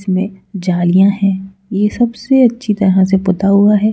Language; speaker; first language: Hindi; native; Hindi